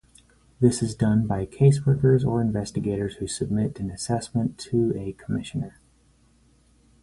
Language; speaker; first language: English; native; English